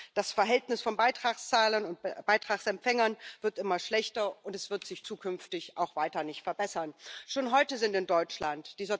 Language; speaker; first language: English; non-native, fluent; Dutch